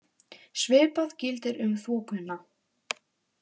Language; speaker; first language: Icelandic; non-native, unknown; Polish